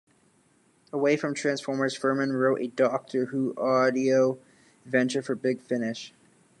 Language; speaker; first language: English; native; English